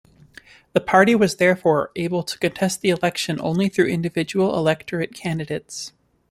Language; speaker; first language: English; native; English